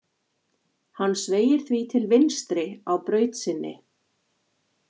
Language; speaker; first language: Icelandic; native; Icelandic